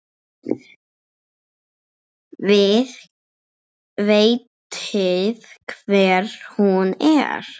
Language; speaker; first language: Icelandic; non-native, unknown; English